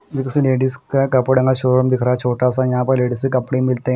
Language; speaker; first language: Hindi; non-native, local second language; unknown